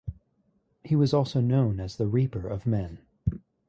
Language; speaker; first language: English; native; English